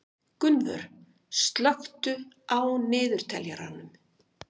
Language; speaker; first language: Icelandic; native; Icelandic